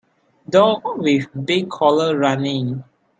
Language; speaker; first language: English; non-native, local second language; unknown